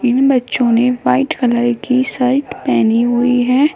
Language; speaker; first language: Hindi; native; Hindi